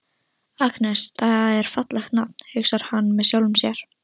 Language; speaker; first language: Icelandic; non-native, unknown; Russian